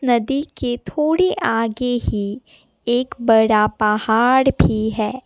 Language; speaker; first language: Hindi; non-native, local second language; Assamese